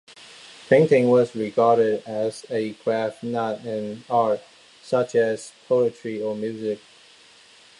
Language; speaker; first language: English; non-native, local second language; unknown